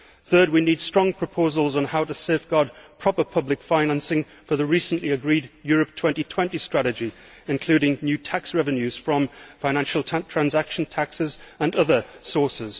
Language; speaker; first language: English; native; English